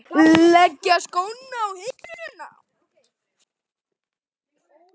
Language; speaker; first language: Icelandic; native; Icelandic